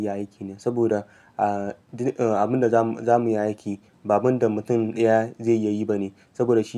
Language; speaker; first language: Hausa; non-native, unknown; Yoruba